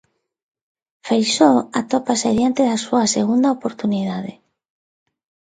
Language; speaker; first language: Galician; non-native, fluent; Spanish